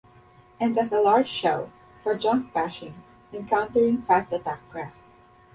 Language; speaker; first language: English; non-native, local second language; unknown